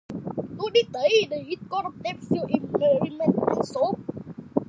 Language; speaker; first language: English; non-native, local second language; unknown